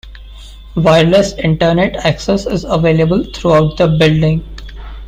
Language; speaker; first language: English; non-native, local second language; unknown